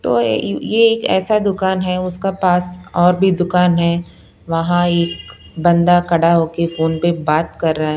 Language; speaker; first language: Hindi; non-native, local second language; Punjabi